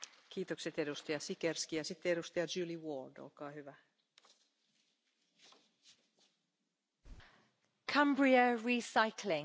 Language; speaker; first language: English; native; English